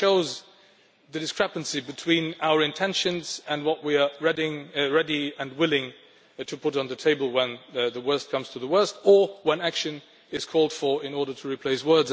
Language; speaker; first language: English; non-native, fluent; Luxembourgish